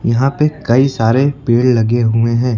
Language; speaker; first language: Hindi; native; Hindi